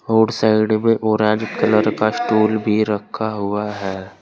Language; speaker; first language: Hindi; native; Hindi